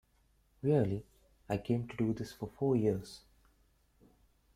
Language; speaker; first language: English; non-native, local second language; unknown